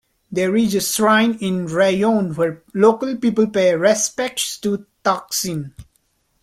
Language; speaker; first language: English; non-native, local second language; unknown